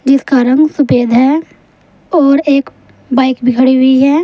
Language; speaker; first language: Hindi; native; Hindi